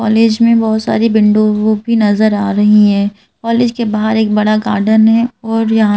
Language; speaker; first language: Hindi; native; Hindi